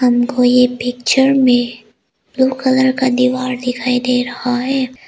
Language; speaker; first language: Hindi; non-native, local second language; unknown